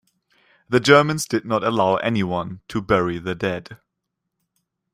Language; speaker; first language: English; non-native, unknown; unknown